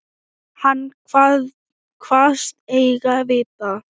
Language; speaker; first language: Icelandic; non-native, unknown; Thai